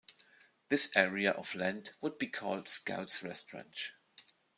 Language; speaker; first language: English; non-native, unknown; German